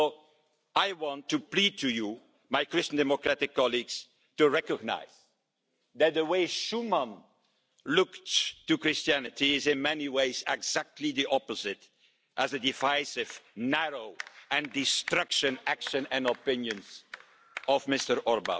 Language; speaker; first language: English; non-native, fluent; Dutch